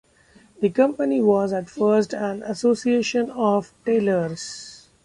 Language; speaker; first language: English; non-native, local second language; Marathi